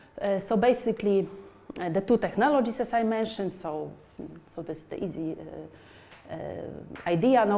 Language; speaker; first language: English; non-native, fluent; Polish